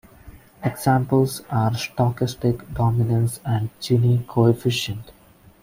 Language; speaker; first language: English; non-native, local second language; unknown